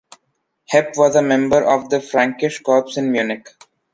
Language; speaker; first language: English; non-native, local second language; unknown